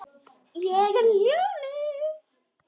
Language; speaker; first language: Icelandic; native; Icelandic